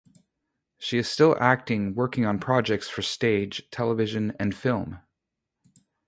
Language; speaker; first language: English; native; English